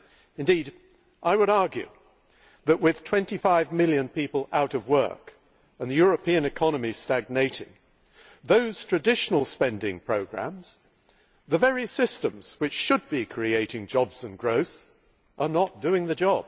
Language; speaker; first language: English; native; English